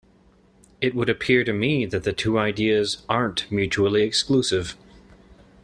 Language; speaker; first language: English; native; English